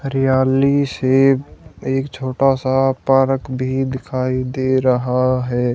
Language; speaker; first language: Hindi; native; Hindi